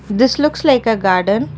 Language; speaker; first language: English; non-native, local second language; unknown